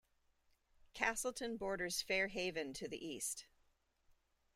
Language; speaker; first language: English; native; English